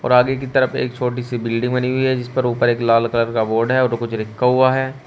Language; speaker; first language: Hindi; native; Hindi